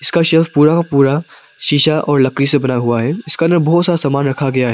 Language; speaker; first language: Hindi; non-native, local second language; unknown